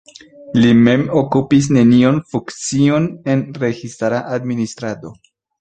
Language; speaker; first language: Esperanto; non-native, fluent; Spanish